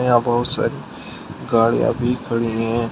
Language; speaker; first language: Hindi; native; Hindi